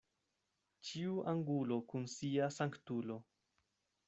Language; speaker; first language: Esperanto; non-native, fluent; Spanish